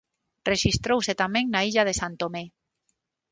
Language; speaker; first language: Galician; non-native, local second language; Spanish